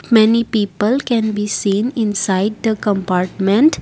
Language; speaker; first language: English; non-native, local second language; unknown